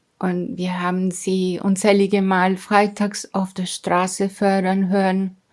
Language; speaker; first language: German; non-native, fluent; Spanish